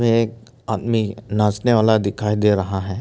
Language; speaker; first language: Hindi; early bilingual, other home language; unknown